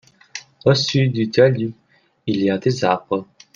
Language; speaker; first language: French; non-native, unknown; Catalan